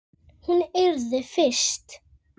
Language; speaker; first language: Icelandic; native; Icelandic